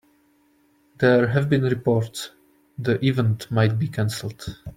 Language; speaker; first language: English; non-native, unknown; Czech